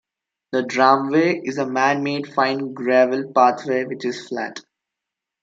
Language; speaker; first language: English; non-native, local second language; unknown